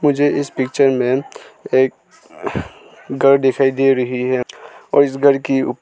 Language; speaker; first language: Hindi; non-native, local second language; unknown